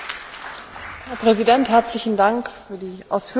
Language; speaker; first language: German; native; German